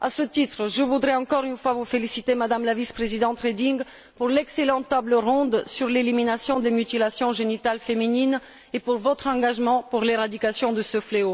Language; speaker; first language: French; non-native, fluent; Bulgarian